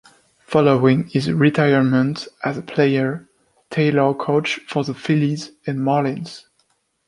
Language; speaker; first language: English; non-native, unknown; French